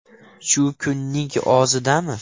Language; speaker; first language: Uzbek; non-native, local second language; Russian